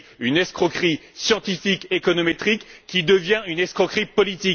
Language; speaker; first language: French; native; French